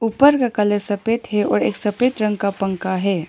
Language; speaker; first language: Hindi; non-native, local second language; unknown